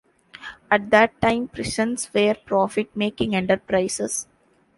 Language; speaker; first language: English; non-native, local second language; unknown